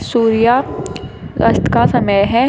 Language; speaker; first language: Hindi; native; Hindi